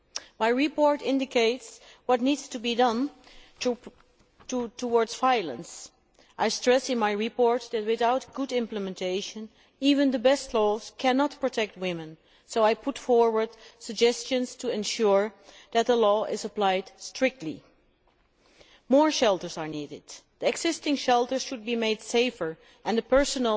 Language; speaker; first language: English; non-native, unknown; Dutch